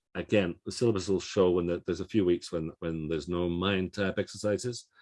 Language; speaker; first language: English; native; English